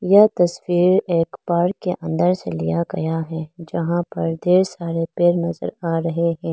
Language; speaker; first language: Hindi; non-native, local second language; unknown